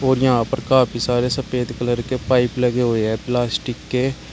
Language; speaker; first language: Hindi; native; Hindi